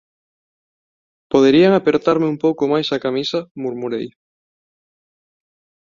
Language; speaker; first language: Galician; non-native, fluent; Spanish